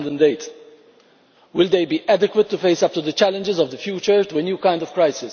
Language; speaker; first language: English; non-native, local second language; Maltese